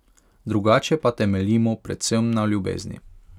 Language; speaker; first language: Slovenian; non-native, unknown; Hungarian